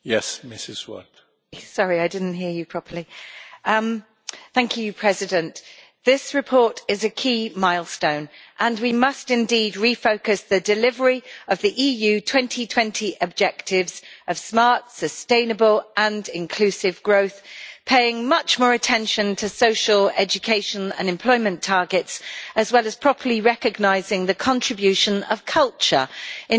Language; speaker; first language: English; native; English